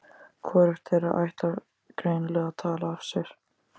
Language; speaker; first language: Icelandic; native; Icelandic